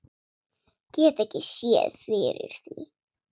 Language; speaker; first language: Icelandic; non-native, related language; Swedish